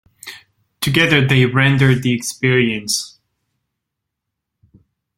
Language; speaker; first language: English; non-native, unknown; French